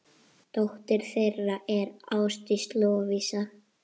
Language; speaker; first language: Icelandic; native; Icelandic